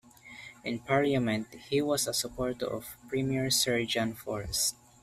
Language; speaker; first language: English; non-native, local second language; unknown